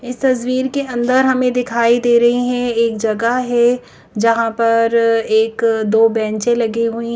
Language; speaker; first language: Hindi; native; Hindi